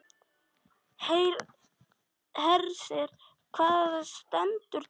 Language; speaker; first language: Icelandic; native; Icelandic